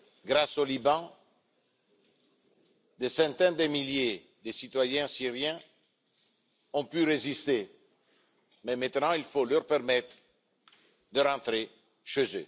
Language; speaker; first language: French; non-native, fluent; Italian